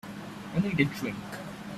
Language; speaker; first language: English; non-native, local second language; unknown